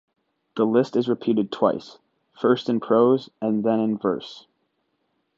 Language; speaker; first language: English; native; English